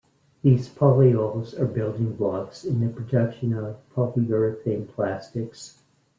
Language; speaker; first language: English; native; English